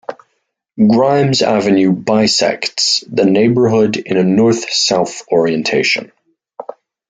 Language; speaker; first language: English; native; English